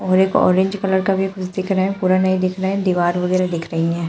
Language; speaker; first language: Hindi; native; Hindi